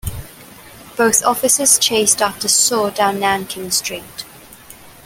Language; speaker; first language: English; non-native, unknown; Cantonese